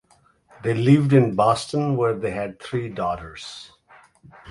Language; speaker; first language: English; non-native, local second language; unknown